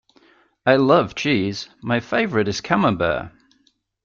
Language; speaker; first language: English; native; English